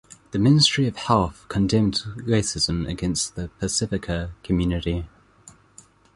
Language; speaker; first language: English; native; English